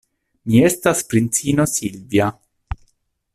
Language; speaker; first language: Esperanto; non-native, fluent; Italian